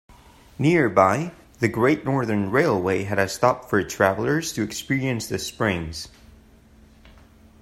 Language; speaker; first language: English; non-native, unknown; Spanish